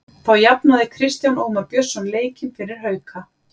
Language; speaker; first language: Icelandic; native; Icelandic